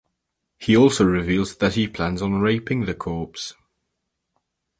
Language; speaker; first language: English; native; English